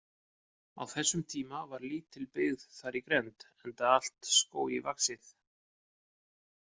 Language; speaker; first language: Icelandic; native; Icelandic